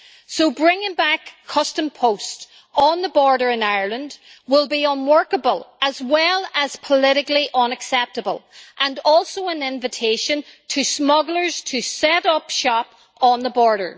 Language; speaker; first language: English; native; English